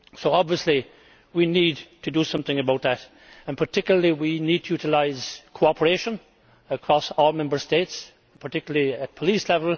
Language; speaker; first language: English; native; English